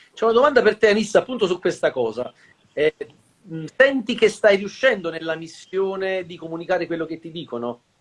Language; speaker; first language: Italian; native; Italian